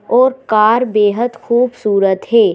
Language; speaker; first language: Hindi; native; Hindi